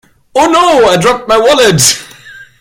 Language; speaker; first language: English; non-native, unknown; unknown